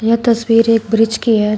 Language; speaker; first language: Hindi; native; Hindi